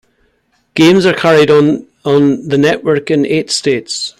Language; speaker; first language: English; native; English